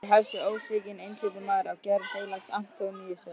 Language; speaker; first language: Icelandic; native; Icelandic